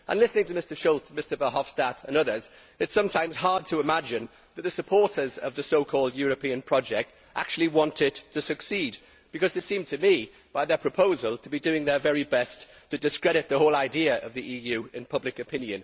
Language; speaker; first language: English; native; English